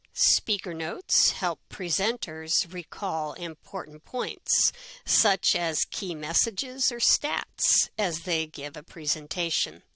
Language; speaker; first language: English; native; English